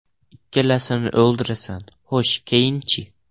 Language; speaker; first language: Uzbek; non-native, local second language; Russian